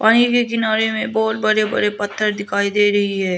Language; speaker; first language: Hindi; non-native, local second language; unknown